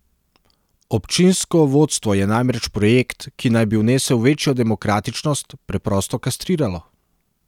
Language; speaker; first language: Slovenian; non-native, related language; Serbian